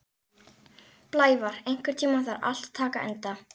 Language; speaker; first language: Icelandic; native; Icelandic